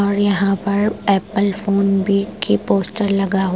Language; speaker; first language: Hindi; non-native, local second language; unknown